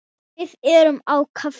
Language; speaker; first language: Icelandic; non-native, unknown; Thai